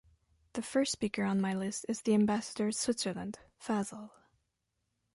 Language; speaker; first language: English; non-native, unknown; French